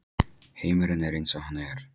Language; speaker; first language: Icelandic; non-native, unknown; Polish